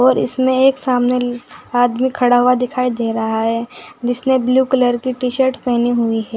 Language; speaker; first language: Hindi; native; Hindi